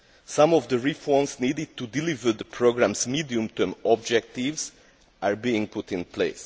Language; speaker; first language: English; non-native, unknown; Hungarian